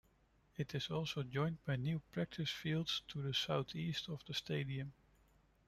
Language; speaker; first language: English; non-native, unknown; Dutch